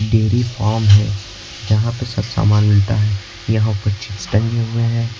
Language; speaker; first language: Hindi; native; Hindi